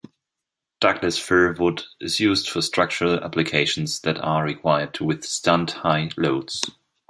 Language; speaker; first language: English; non-native, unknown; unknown